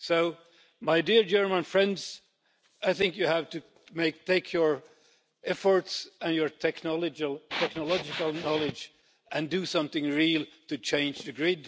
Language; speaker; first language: English; non-native, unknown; Finnish